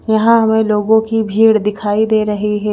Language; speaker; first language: Hindi; native; Hindi